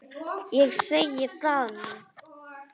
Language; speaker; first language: Icelandic; non-native, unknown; Polish